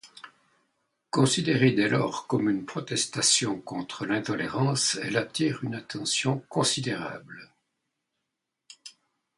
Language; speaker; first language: French; native; French